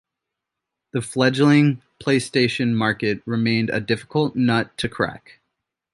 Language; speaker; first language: English; native; English